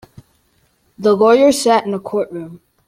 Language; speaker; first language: English; native; English